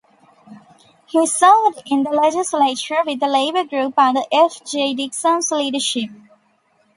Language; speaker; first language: English; non-native, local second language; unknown